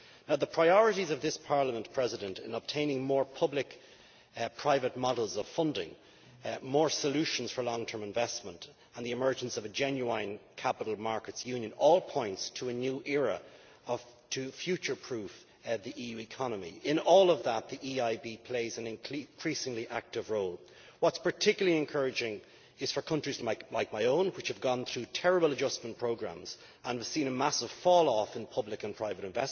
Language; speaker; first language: English; native; English